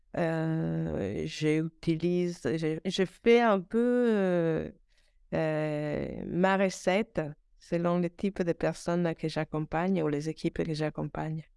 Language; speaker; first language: French; non-native, fluent; Italian